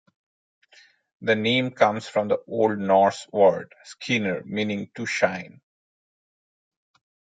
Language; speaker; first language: English; non-native, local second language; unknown